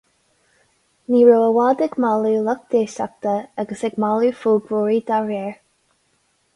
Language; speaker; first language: Irish; non-native, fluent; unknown